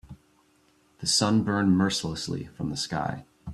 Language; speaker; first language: English; native; English